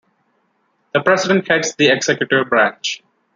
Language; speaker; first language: English; non-native, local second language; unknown